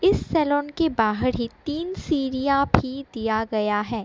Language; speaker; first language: Hindi; non-native, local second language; Assamese